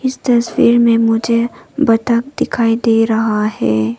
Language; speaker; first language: Hindi; non-native, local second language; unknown